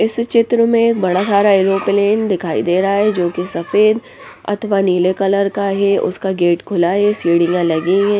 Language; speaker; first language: Hindi; non-native, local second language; Punjabi